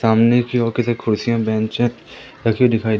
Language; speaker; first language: Hindi; native; Hindi